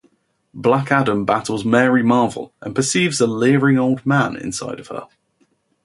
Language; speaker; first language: English; native; English